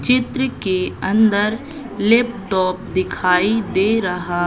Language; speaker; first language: Hindi; native; Hindi